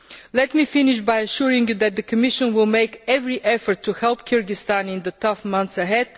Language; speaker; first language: English; non-native, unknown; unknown